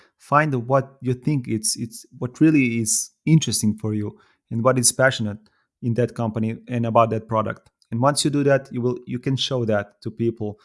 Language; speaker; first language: English; non-native, fluent; Serbian